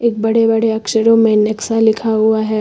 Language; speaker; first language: Hindi; native; Hindi